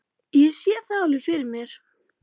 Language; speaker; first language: Icelandic; native; Icelandic